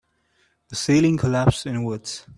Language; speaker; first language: English; non-native, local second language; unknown